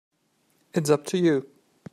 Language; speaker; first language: English; native; English